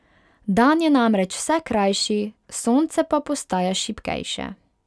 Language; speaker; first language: Slovenian; non-native, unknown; Hungarian